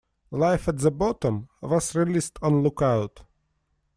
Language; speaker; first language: English; non-native, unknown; Russian